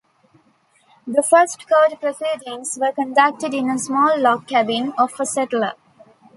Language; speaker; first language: English; non-native, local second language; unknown